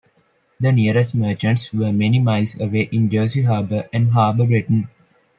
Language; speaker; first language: English; non-native, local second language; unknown